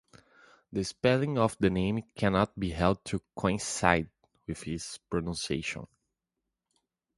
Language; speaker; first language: English; non-native, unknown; Portuguese